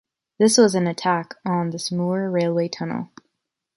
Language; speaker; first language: English; native; English